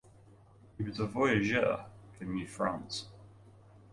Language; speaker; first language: English; native; English